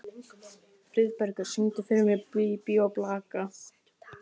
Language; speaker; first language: Icelandic; native; Icelandic